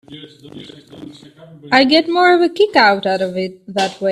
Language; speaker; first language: English; native; English